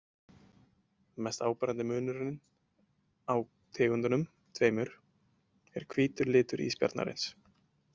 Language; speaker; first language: Icelandic; native; Icelandic